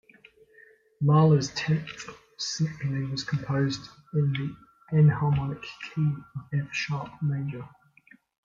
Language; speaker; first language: English; native; English